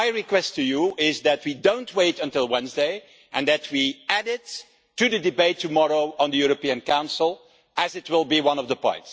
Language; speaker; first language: English; non-native, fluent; Dutch